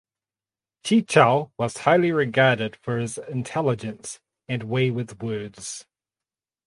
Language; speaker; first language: English; native; English